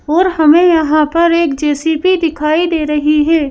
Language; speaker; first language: Hindi; native; Hindi